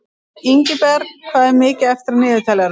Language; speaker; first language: Icelandic; native; Icelandic